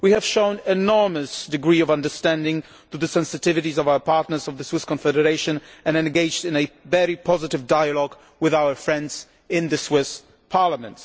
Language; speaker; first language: English; non-native, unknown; Polish